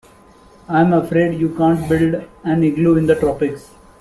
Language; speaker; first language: English; non-native, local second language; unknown